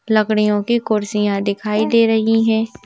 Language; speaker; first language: Hindi; native; Hindi